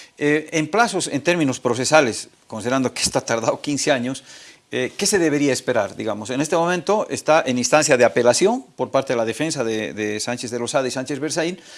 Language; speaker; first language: Spanish; native; Spanish